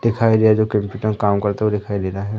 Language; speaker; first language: Hindi; native; Hindi